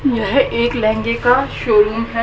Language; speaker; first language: Hindi; native; Hindi